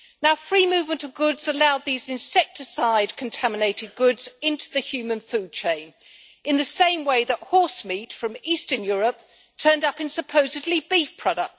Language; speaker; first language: English; native; English